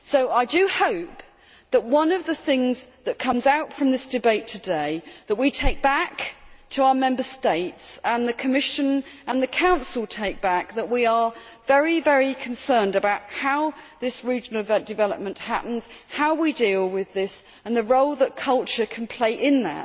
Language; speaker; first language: English; native; English